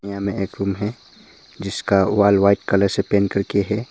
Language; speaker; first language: Hindi; early bilingual, other home language; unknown